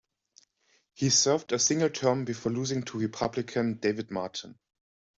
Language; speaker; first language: English; non-native, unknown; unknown